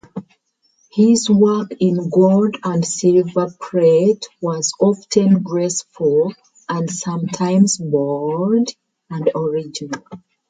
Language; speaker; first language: English; native; English